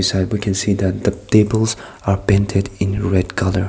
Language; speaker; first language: English; non-native, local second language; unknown